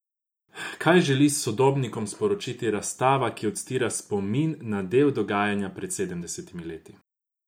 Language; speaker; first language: Slovenian; non-native, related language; Croatian